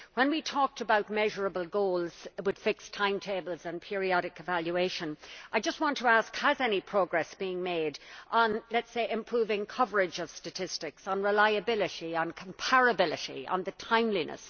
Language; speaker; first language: English; native; English